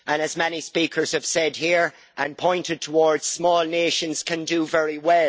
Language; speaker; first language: English; native; English